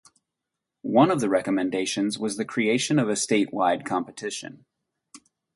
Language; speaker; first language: English; native; English